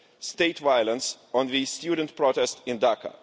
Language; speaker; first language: English; non-native, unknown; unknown